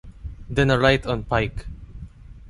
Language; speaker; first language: English; non-native, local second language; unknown